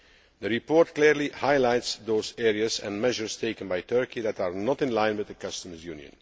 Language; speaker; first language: English; non-native, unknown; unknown